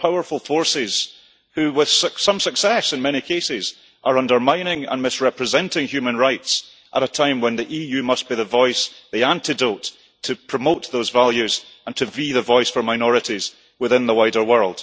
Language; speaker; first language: English; early bilingual, heritage; English